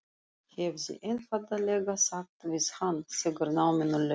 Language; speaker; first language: Icelandic; non-native, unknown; Russian